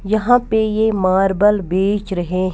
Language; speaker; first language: Hindi; non-native, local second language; Punjabi